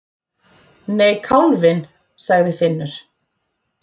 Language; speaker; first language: Icelandic; native; Icelandic